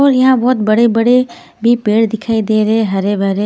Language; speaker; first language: Hindi; non-native, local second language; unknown